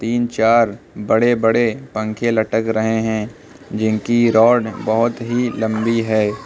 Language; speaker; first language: Hindi; native; Hindi